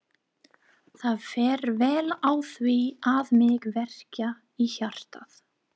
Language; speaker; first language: Icelandic; non-native, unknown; English